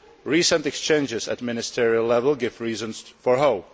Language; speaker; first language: English; non-native, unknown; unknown